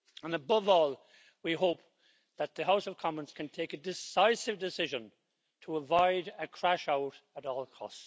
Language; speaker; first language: English; native; English